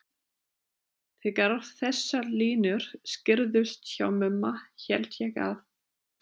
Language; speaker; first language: Icelandic; non-native, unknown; German